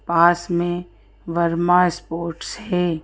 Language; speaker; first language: Hindi; native; Hindi